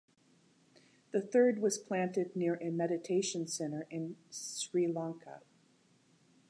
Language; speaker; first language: English; native; English